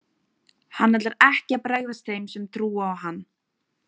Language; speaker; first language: Icelandic; native; Icelandic